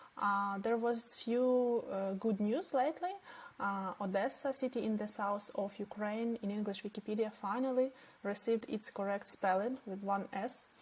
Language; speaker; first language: English; non-native, fluent; Ukrainian